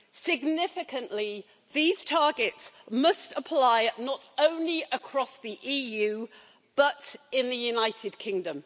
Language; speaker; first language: English; native; English